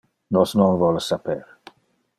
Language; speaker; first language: Interlingua; non-native, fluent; Dutch